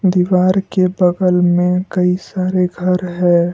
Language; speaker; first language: Hindi; non-native, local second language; Assamese